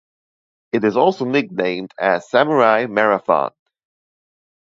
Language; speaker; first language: English; non-native, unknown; German